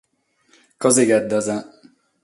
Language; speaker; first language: Sardinian; non-native, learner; Catalan